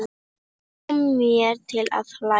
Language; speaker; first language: Icelandic; non-native, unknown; Polish